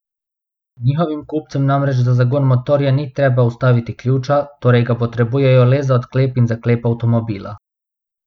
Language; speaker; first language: Slovenian; non-native, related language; Bosnian